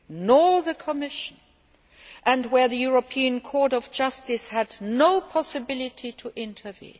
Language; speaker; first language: English; non-native, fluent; Luxembourgish